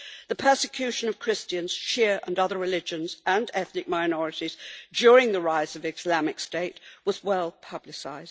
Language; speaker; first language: English; native; English